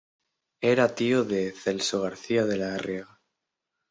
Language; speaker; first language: Galician; native; Galician